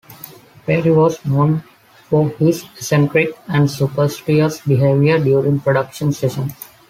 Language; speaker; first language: English; non-native, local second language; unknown